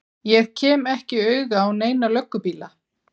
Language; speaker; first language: Icelandic; native; Icelandic